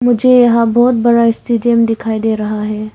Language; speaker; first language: Hindi; early bilingual, other home language; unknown